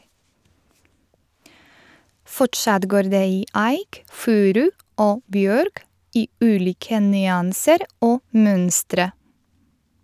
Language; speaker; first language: Norwegian; non-native, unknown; Polish